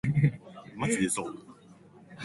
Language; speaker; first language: English; native; English